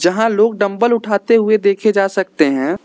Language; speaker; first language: Hindi; non-native, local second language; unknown